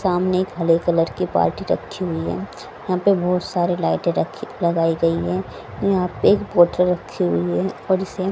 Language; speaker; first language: Hindi; native; Hindi